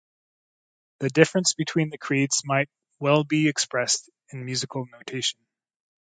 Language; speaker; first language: English; native; English